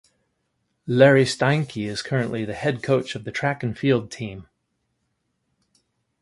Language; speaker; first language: English; native; English